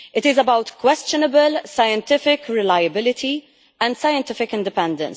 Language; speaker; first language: English; non-native, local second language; Maltese